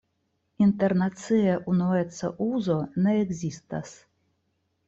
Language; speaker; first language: Esperanto; non-native, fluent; Russian